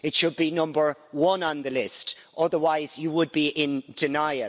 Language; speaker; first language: English; native; English